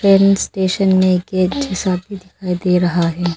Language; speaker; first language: Hindi; early bilingual, other home language; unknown